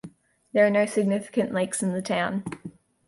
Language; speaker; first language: English; native; English